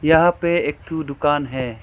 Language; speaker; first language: Hindi; non-native, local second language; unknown